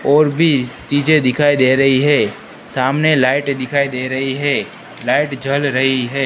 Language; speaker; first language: Hindi; non-native, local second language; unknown